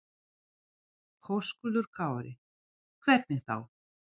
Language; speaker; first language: Icelandic; non-native, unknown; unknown